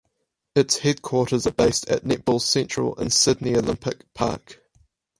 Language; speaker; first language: English; native; English